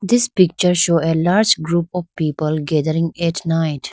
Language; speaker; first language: English; non-native, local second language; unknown